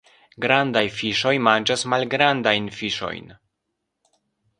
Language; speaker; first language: Esperanto; non-native, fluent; Polish